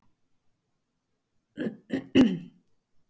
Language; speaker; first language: Icelandic; native; Icelandic